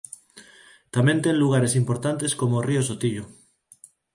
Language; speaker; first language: Galician; non-native, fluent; Spanish